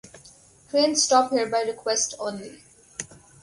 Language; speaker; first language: English; non-native, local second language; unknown